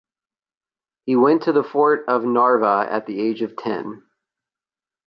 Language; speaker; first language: English; native; English